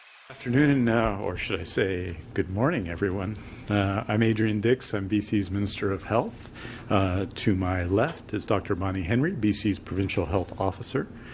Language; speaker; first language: English; native; English